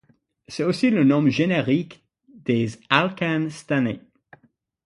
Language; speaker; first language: French; non-native, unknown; English